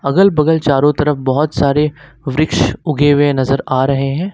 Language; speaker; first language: Hindi; native; Hindi